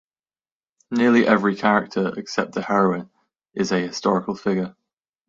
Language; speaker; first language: English; native; English